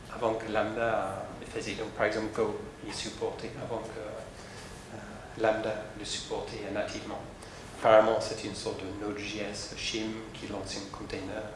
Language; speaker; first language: French; non-native, fluent; English